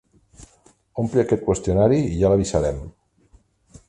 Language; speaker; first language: Catalan; non-native, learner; Spanish